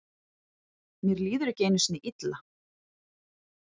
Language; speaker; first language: Icelandic; native; Icelandic